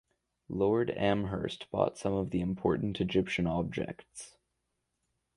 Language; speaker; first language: English; native; English